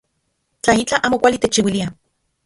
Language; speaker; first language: Central Puebla Nahuatl; non-native, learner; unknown